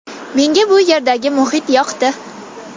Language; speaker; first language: Uzbek; non-native, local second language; Kazakh